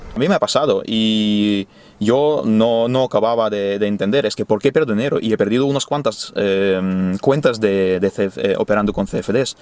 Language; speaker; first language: Spanish; non-native, fluent; Ukrainian